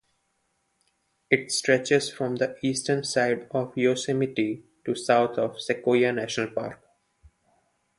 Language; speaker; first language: English; non-native, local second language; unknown